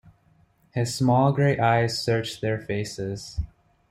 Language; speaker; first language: English; native; English